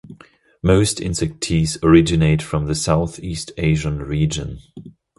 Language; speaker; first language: English; non-native, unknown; German